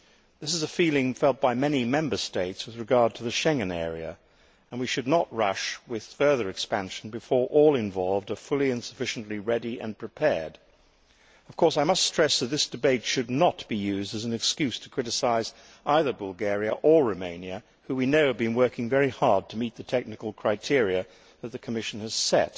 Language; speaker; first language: English; native; English